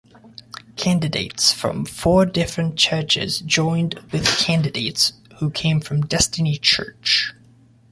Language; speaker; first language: English; native; English